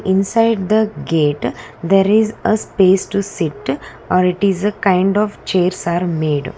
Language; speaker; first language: English; non-native, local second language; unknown